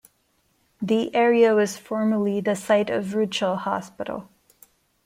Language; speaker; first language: English; non-native, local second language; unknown